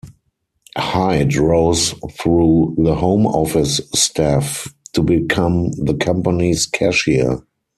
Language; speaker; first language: English; non-native, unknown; German